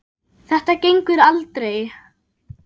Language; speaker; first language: Icelandic; non-native, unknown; German